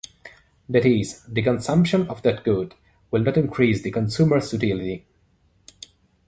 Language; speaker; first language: English; non-native, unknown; Italian